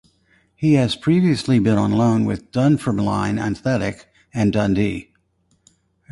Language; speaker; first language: English; native; English